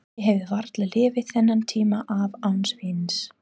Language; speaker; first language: Icelandic; non-native, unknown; English